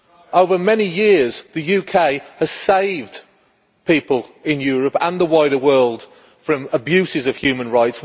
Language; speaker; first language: English; native; English